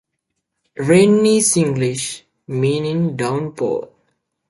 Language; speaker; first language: English; native; English